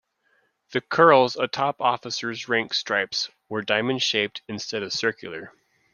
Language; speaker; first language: English; native; English